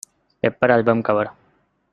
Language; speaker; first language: English; non-native, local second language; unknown